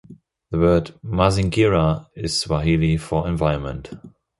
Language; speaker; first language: English; non-native, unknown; German